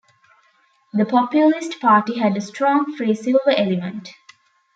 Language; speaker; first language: English; non-native, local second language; Tamil